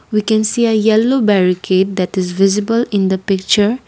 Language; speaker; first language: English; non-native, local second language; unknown